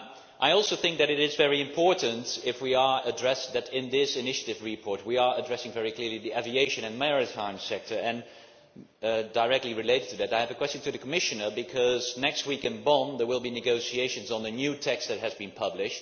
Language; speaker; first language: English; non-native, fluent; Dutch